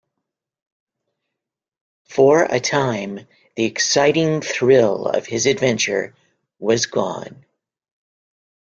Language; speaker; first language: English; native; English